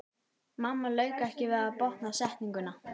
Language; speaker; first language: Icelandic; native; Icelandic